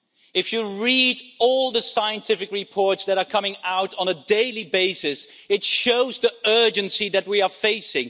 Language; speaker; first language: English; non-native, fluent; Dutch